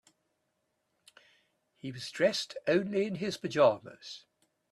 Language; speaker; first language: English; native; English